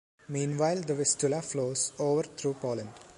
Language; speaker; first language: English; non-native, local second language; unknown